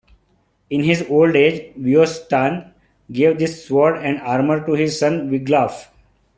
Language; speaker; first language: English; non-native, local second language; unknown